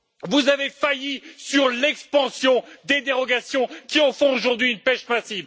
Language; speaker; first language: French; native; French